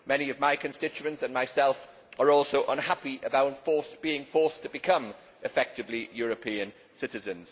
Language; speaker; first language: English; native; English